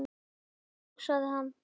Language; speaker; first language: Icelandic; native; Icelandic